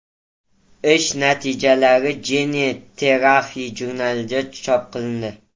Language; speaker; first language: Uzbek; native; Uzbek